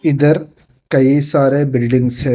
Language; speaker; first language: Hindi; non-native, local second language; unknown